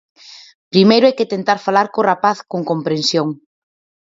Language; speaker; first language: Galician; native; Galician